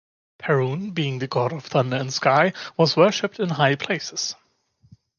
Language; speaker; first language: English; non-native, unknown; German